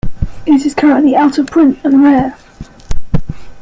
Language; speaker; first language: English; native; English